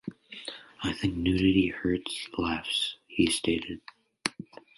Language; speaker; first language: English; native; English